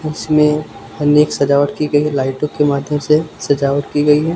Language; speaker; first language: Hindi; native; Hindi